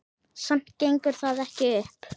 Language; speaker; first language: Icelandic; native; Icelandic